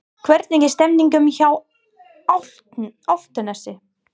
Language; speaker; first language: Icelandic; non-native, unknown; English